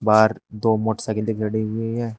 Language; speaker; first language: Hindi; native; Hindi